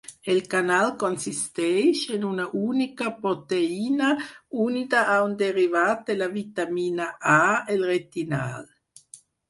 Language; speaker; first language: Catalan; non-native, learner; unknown